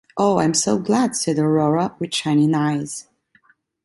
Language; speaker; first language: English; non-native, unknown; Italian